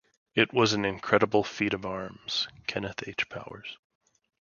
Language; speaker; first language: English; native; English